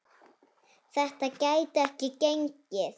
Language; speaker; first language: Icelandic; native; Icelandic